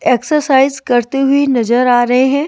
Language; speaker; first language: Hindi; native; Hindi